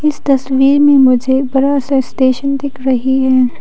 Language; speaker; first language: Hindi; non-native, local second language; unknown